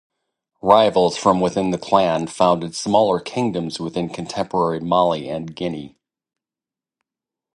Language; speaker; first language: English; native; English